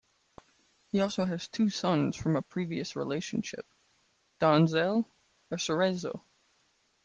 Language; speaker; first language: English; native; English